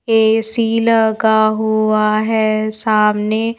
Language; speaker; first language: Hindi; native; Hindi